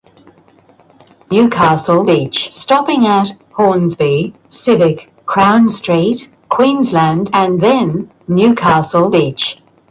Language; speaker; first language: English; native; English